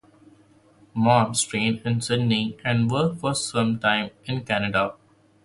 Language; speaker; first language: English; non-native, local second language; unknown